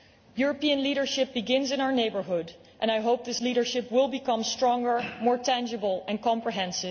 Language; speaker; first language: English; non-native, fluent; Dutch